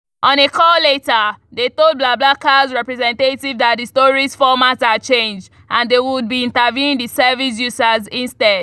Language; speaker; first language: English; non-native, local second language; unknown